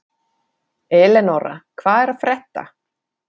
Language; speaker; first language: Icelandic; non-native, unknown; Finnish